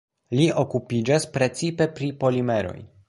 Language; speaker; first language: Esperanto; non-native, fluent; Polish